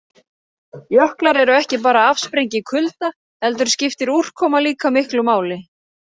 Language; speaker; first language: Icelandic; native; Icelandic